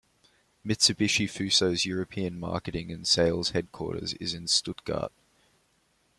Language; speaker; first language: English; native; English